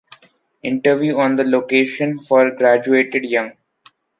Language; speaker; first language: English; non-native, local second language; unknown